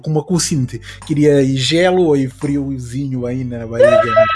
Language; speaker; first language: Portuguese; non-native, local second language; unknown